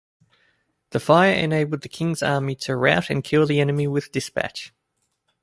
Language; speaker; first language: English; native; English